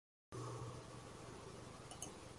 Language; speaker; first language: English; native; English